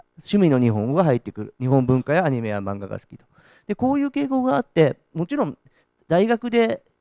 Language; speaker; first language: Japanese; native; Japanese